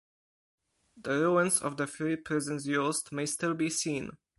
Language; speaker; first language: English; non-native, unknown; Polish